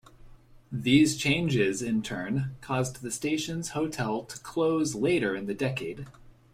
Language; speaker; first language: English; native; English